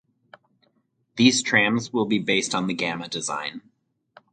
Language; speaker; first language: English; native; English